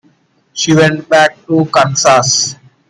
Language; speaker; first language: English; non-native, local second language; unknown